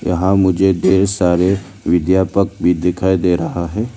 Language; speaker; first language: Hindi; non-native, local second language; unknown